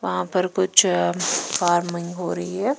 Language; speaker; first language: Hindi; non-native, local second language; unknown